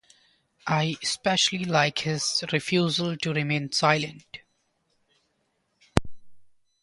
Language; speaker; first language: English; non-native, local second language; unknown